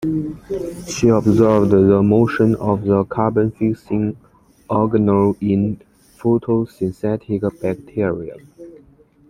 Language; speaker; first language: English; non-native, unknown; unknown